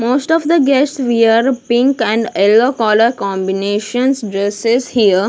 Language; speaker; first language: English; non-native, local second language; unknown